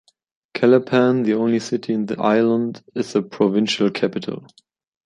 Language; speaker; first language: English; non-native, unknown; German